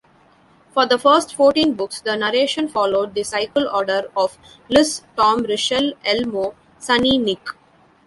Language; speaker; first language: English; non-native, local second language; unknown